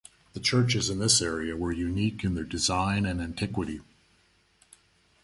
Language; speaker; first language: English; native; English